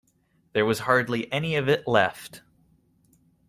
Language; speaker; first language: English; native; English